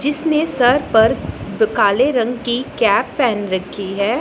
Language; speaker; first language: Hindi; non-native, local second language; Punjabi